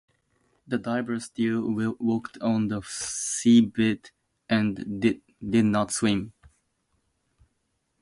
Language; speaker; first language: English; native; English